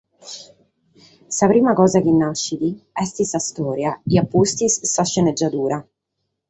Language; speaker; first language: Sardinian; native; Sardinian